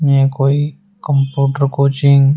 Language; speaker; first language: Hindi; native; Hindi